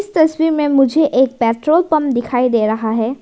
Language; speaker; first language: Hindi; non-native, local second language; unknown